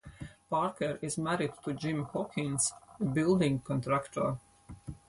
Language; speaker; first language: English; non-native, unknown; Latvian